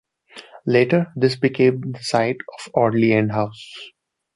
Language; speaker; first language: English; non-native, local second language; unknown